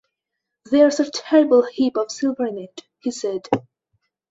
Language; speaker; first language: English; non-native, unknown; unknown